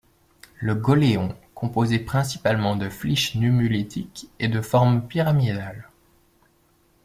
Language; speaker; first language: French; native; French